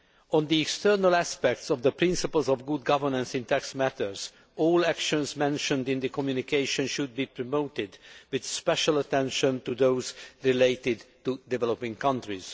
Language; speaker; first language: English; non-native, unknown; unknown